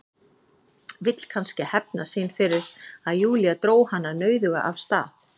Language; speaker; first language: Icelandic; native; Icelandic